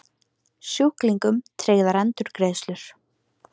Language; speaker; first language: Icelandic; native; Icelandic